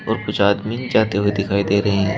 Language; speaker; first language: Hindi; native; Hindi